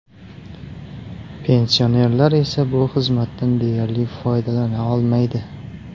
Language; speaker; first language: Uzbek; non-native, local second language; Kara-Kalpak